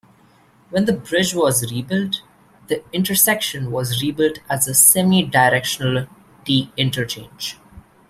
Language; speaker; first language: English; non-native, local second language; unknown